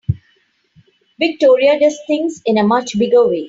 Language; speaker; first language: English; non-native, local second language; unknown